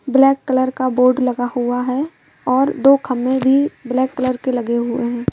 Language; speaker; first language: Hindi; native; Hindi